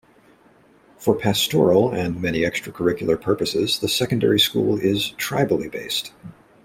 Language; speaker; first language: English; native; English